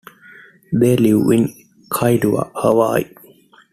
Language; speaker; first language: English; non-native, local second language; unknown